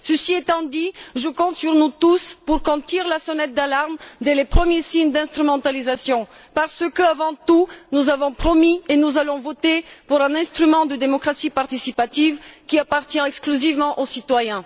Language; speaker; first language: French; non-native, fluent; Bulgarian